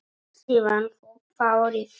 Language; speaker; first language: Icelandic; non-native, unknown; Polish